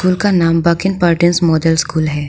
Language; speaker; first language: Hindi; non-native, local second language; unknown